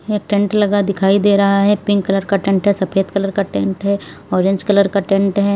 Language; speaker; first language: Hindi; native; Hindi